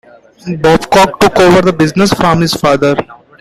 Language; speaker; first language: English; non-native, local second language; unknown